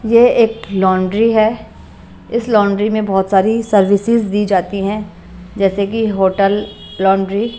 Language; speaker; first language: Hindi; non-native, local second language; Punjabi